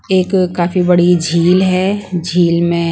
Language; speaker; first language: Hindi; non-native, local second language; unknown